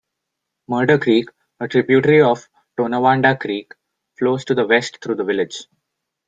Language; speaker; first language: English; non-native, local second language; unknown